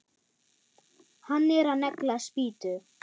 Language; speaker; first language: Icelandic; non-native, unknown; German